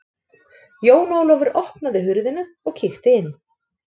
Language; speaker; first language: Icelandic; native; Icelandic